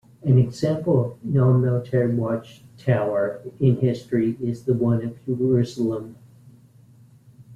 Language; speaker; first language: English; native; English